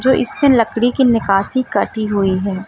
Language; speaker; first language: Hindi; native; Hindi